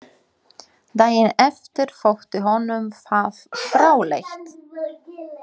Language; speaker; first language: Icelandic; non-native, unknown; Polish